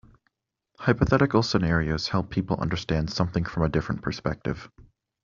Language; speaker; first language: English; native; English